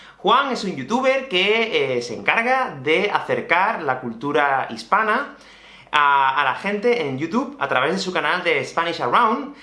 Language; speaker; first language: Spanish; native; Spanish